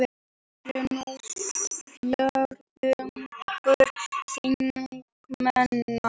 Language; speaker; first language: Icelandic; native; Icelandic